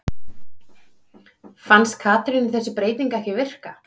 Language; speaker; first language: Icelandic; native; Icelandic